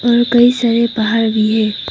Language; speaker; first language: Hindi; non-native, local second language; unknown